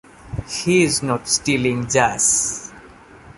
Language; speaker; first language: English; non-native, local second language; Malayalam